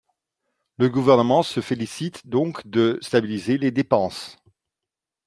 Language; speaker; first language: French; non-native, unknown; Dutch